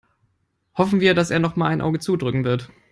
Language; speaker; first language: English; non-native, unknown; German